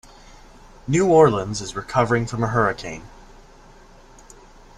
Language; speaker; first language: English; native; English